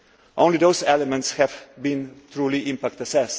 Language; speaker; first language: English; non-native, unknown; Slovenian